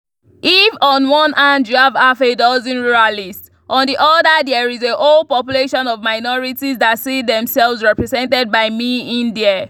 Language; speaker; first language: English; non-native, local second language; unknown